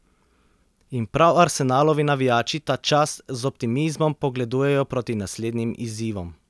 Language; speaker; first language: Slovenian; native; Slovenian